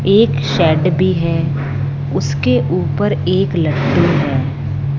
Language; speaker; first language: Hindi; non-native, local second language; Punjabi